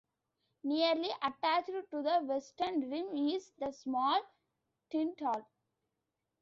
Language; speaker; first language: English; non-native, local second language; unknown